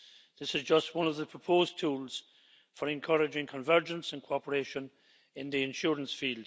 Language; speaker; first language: English; native; English